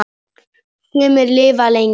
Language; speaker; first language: Icelandic; non-native, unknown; Polish